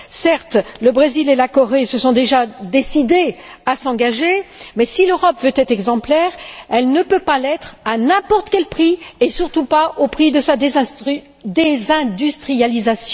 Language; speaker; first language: French; native; French